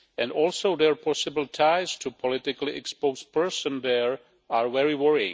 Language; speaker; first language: English; non-native, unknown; Czech